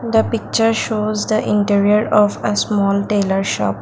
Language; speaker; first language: English; non-native, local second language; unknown